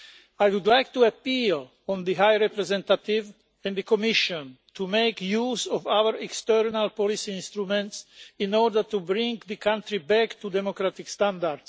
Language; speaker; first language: English; non-native, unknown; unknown